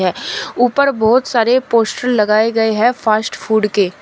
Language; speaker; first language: Hindi; native; Hindi